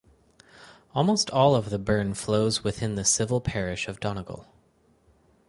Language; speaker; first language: English; native; English